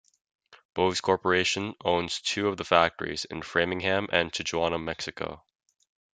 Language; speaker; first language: English; native; English